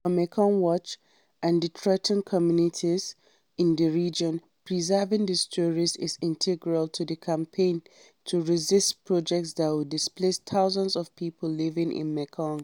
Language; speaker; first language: English; non-native, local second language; Hausa